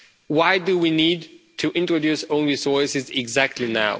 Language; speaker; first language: English; non-native, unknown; Romanian